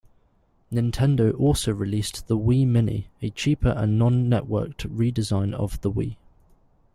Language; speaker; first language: English; native; English